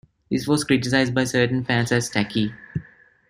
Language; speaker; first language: English; non-native, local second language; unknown